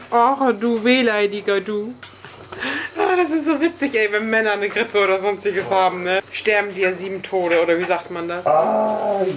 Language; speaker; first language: German; early bilingual, other home language; Turkish